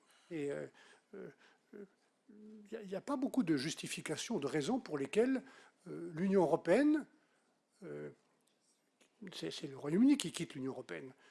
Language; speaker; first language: French; native; French